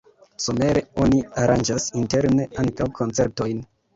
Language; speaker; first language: Esperanto; non-native, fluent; Kinyarwanda